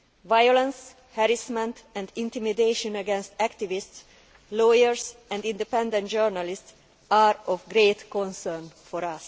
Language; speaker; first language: English; non-native, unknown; Hungarian